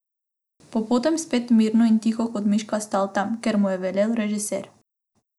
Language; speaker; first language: Slovenian; non-native, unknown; Macedonian